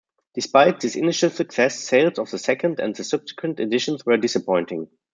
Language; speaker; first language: English; non-native, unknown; German